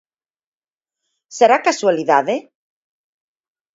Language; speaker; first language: Galician; native; Galician